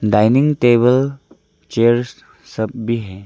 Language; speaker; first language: Hindi; early bilingual, other home language; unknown